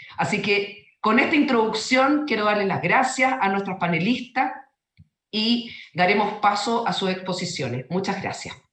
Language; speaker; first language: Spanish; native; Spanish